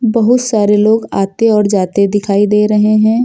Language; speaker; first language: Hindi; native; Hindi